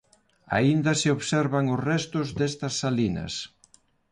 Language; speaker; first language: Galician; non-native, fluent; Spanish